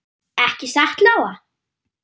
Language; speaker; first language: Icelandic; non-native, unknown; German